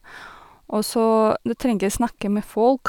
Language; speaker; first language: Norwegian; non-native, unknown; Russian